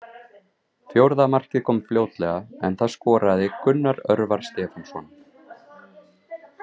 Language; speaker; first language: Icelandic; native; Icelandic